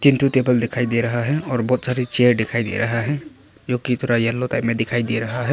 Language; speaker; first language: Hindi; non-native, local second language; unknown